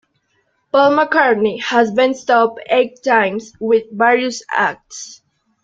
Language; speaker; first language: English; non-native, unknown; Spanish